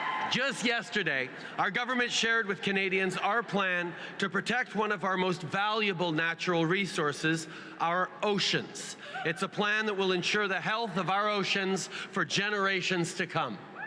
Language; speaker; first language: English; native; English